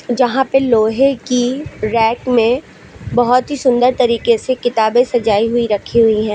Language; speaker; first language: Hindi; native; Hindi